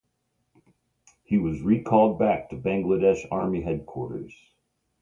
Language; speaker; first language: English; native; English